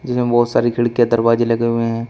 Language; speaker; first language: Hindi; native; Hindi